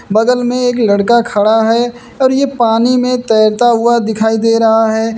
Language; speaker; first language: Hindi; native; Hindi